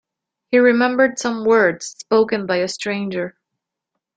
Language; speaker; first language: English; non-native, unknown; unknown